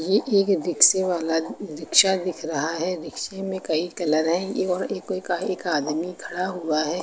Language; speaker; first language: Hindi; native; Hindi